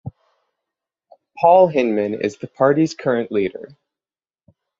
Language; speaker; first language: English; native; English